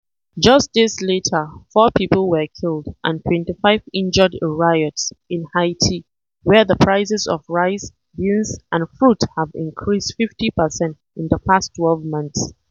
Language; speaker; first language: English; non-native, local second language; Hausa